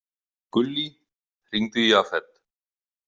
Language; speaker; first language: Icelandic; native; Icelandic